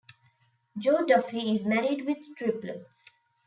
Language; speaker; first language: English; non-native, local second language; Tamil